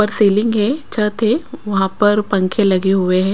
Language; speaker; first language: Hindi; non-native, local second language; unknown